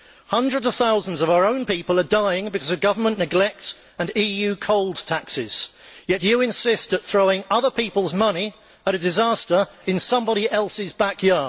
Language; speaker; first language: English; native; English